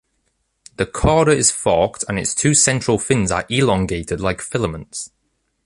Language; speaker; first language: English; native; English